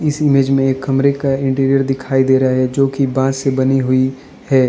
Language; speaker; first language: Hindi; non-native, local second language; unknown